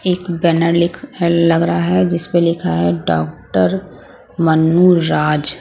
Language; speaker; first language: Hindi; non-native, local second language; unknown